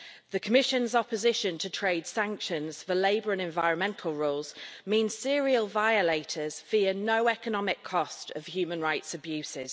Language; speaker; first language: English; native; English